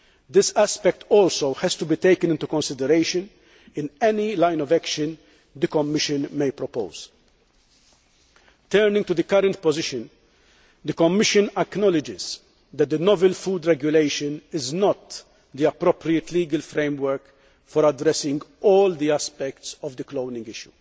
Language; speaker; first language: English; non-native, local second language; Maltese